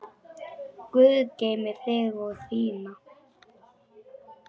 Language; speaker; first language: Icelandic; non-native, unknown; Polish